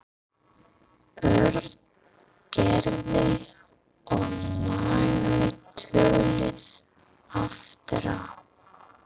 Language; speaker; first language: Icelandic; non-native, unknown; English